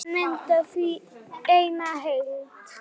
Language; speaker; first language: Icelandic; native; Icelandic